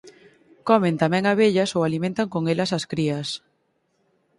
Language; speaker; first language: Galician; native; Galician